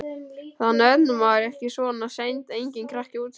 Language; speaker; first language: Icelandic; native; Icelandic